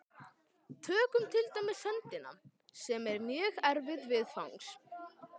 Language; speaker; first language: Icelandic; native; Icelandic